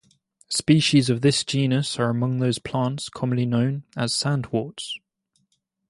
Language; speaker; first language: English; native; English